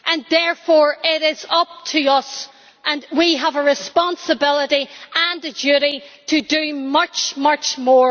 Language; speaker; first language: English; native; English